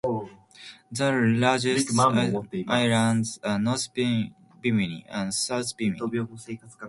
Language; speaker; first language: English; non-native, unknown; Japanese